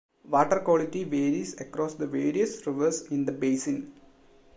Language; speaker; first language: English; non-native, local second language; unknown